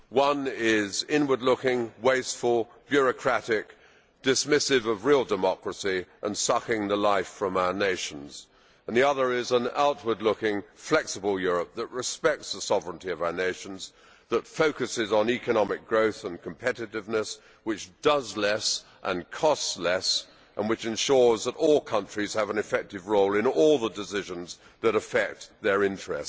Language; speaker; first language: English; native; English